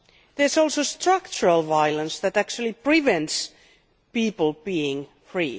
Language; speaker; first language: English; non-native, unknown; Finnish